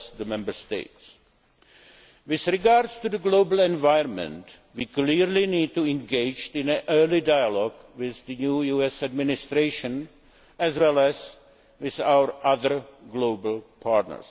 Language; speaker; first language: English; non-native, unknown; Czech